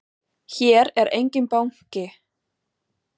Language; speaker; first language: Icelandic; non-native, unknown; German